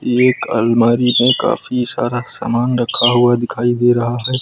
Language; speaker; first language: Hindi; native; Hindi